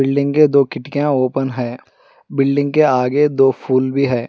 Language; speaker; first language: Hindi; non-native, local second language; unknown